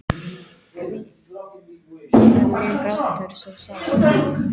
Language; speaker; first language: Icelandic; non-native, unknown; English